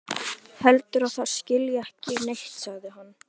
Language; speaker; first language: Icelandic; native; Icelandic